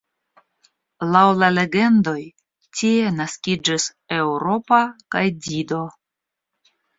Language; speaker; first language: Esperanto; non-native, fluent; Russian